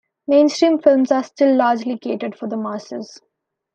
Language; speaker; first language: English; non-native, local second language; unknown